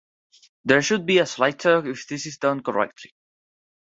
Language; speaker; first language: English; non-native, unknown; Spanish